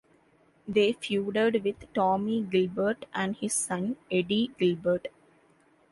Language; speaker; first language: English; non-native, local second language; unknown